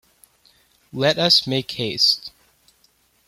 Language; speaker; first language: English; native; English